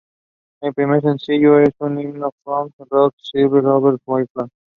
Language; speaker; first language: English; non-native, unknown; Spanish